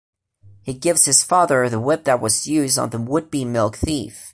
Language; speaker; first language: English; non-native, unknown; Portuguese